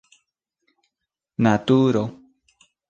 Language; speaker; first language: Esperanto; non-native, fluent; Spanish